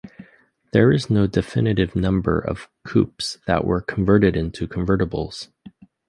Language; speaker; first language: English; native; English